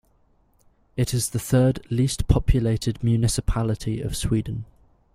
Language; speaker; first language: English; native; English